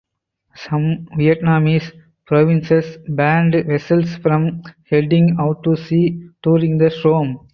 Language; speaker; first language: English; non-native, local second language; Tamil